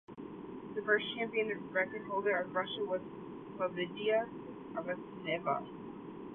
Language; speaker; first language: English; native; English